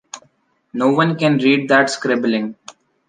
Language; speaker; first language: English; non-native, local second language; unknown